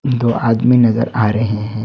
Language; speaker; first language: Hindi; non-native, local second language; Bangla